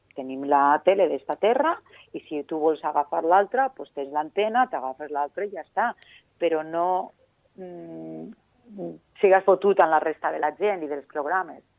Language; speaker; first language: Catalan; non-native, local second language; Spanish